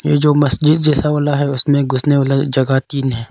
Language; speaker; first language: Hindi; non-native, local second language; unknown